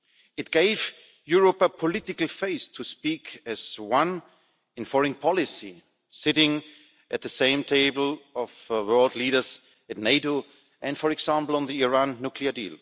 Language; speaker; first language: English; non-native, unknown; German